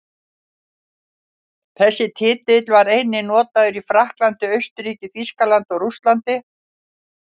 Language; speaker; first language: Icelandic; native; Icelandic